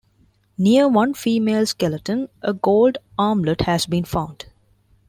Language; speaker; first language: English; non-native, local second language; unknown